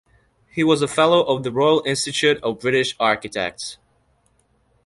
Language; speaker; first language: English; non-native, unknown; Belarusian